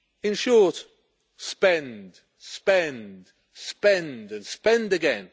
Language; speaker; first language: English; native; English